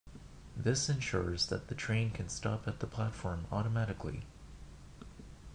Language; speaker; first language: English; non-native, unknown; Japanese